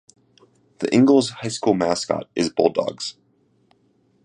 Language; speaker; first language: English; native; English